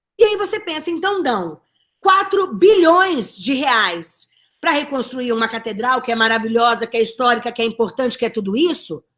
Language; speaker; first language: Portuguese; native; Portuguese